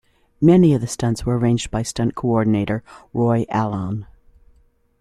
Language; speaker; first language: English; native; English